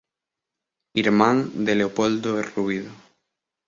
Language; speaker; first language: Galician; native; Galician